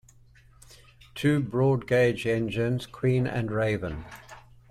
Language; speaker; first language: English; native; English